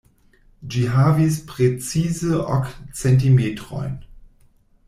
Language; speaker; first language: Esperanto; non-native, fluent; German